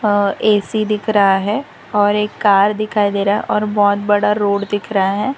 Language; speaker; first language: Hindi; non-native, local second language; Gujarati